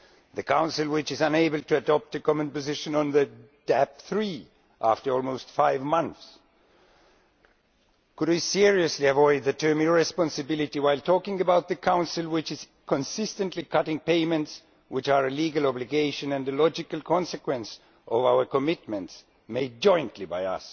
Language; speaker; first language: English; non-native, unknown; Estonian